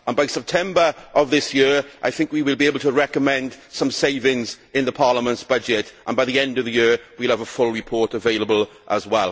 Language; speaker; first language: English; native; English